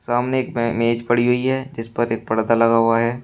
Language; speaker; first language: Hindi; native; Hindi